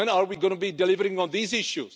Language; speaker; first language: English; non-native, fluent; Czech